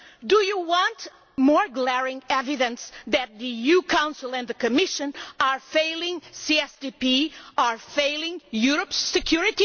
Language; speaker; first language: English; non-native, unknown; Portuguese